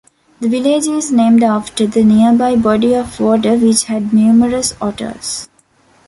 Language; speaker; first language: English; non-native, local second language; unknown